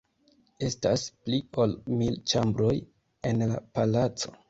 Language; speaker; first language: Esperanto; non-native, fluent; Kinyarwanda